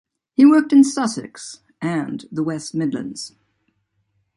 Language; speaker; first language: English; native; English